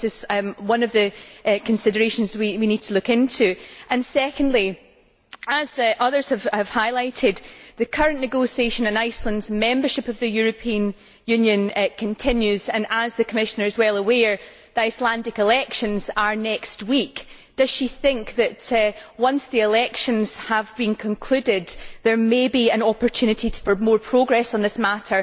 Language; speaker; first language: English; native; English